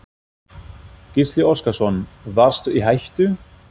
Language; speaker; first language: Icelandic; non-native, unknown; German